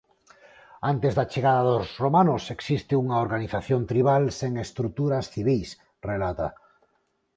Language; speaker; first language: Galician; non-native, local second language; Spanish